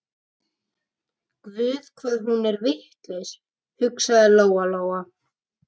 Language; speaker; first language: Icelandic; native; Icelandic